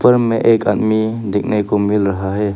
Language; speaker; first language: Hindi; non-native, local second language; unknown